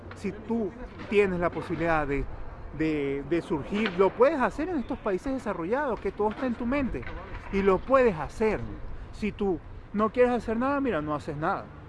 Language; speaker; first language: Spanish; native; Spanish